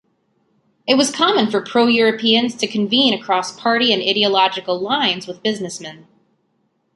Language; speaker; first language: English; native; English